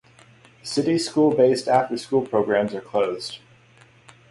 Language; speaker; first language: English; native; English